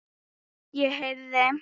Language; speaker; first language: Icelandic; native; Icelandic